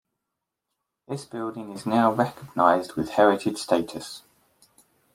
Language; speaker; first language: English; native; English